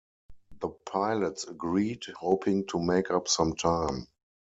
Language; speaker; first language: English; non-native, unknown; German